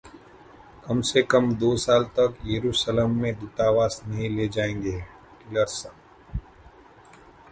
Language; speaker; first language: Hindi; non-native, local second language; Gujarati